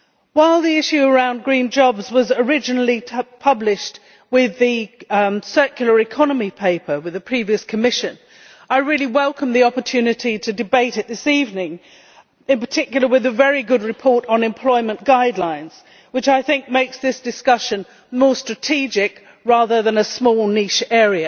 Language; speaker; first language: English; native; English